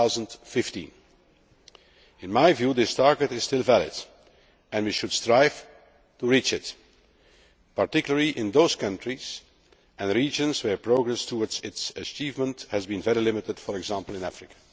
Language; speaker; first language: English; non-native, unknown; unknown